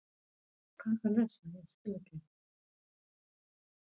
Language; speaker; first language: Icelandic; non-native, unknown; Filipino